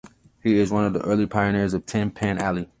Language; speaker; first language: English; native; English